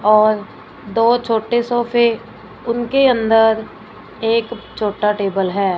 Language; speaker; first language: Hindi; non-native, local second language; Punjabi